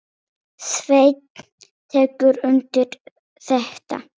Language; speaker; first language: Icelandic; non-native, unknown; Polish